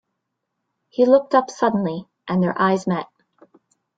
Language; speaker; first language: English; native; English